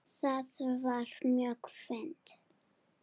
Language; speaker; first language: Icelandic; non-native, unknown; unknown